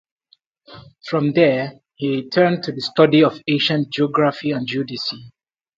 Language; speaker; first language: English; non-native, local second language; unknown